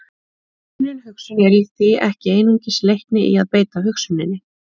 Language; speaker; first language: Icelandic; native; Icelandic